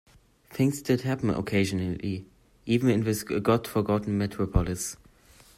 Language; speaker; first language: English; non-native, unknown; German